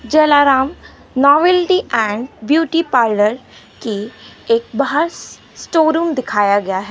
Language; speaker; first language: Hindi; non-native, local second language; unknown